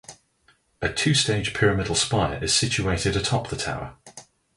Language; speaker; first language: English; native; English